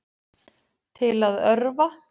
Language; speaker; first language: Icelandic; native; Icelandic